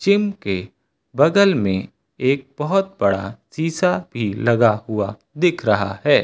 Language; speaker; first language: Hindi; native; Hindi